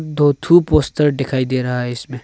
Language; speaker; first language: Hindi; early bilingual, other home language; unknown